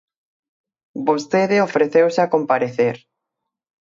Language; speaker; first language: Galician; native; Galician